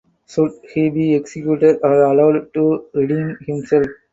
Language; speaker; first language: English; non-native, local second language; Tamil